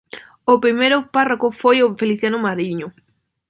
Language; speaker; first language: Galician; non-native, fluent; Spanish